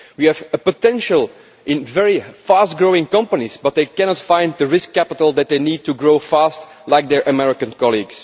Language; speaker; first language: English; non-native, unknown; Dutch